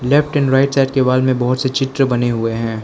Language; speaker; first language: Hindi; non-native, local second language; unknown